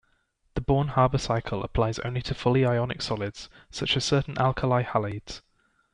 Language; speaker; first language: English; native; English